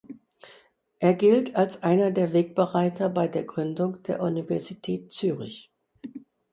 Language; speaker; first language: German; non-native, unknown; English